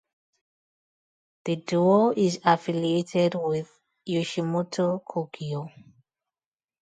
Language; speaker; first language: English; non-native, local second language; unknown